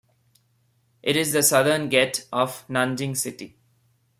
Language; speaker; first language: English; non-native, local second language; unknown